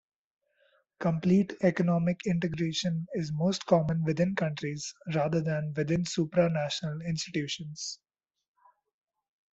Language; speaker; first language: English; non-native, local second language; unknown